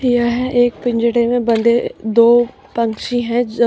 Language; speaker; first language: Hindi; native; Hindi